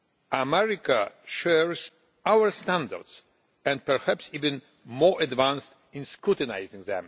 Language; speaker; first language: English; non-native, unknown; Polish